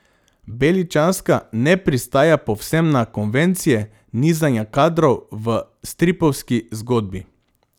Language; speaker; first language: Slovenian; non-native, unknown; Macedonian